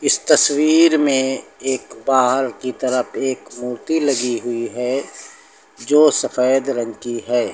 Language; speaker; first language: Hindi; native; Hindi